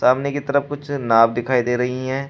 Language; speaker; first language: Hindi; native; Hindi